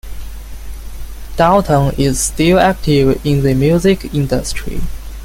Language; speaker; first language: English; non-native, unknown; Chinese